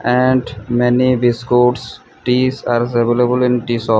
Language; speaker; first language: English; non-native, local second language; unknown